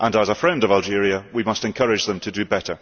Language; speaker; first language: English; early bilingual, heritage; English